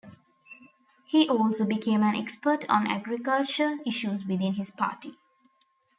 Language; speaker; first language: English; non-native, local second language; Tamil